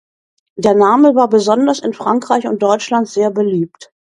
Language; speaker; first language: German; native; German